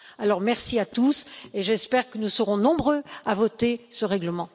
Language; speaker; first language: French; native; French